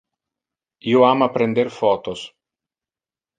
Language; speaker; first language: Interlingua; non-native, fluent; Italian